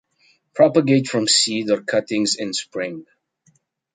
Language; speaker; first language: English; native; English